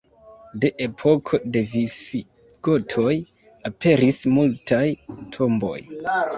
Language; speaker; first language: Esperanto; non-native, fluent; Kinyarwanda